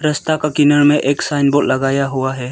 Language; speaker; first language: Hindi; early bilingual, other home language; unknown